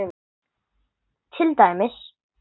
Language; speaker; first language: Icelandic; non-native, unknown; English